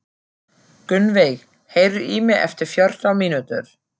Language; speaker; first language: Icelandic; non-native, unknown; German